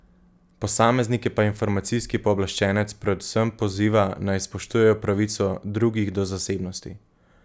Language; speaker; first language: Slovenian; native; Slovenian